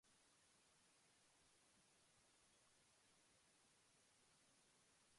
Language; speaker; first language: English; non-native, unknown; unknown